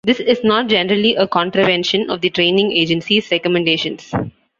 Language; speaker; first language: English; non-native, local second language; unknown